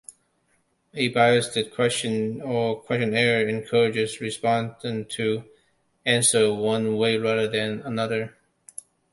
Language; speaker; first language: English; non-native, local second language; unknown